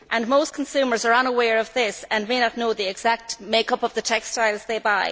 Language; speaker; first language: English; native; English